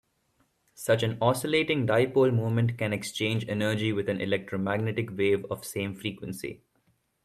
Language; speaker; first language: English; non-native, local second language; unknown